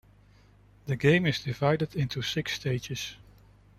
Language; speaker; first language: English; non-native, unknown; Dutch